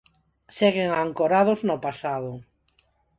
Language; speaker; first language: Galician; non-native, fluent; Spanish